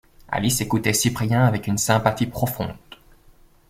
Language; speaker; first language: French; native; French